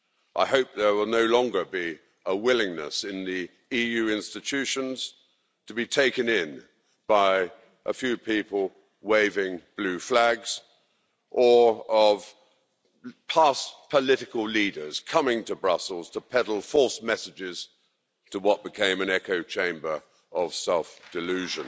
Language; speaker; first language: English; native; English